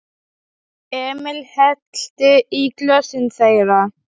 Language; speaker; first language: Icelandic; non-native, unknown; Polish